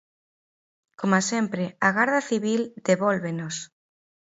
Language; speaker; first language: Galician; native; Galician